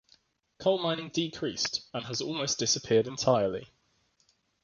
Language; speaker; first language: English; native; English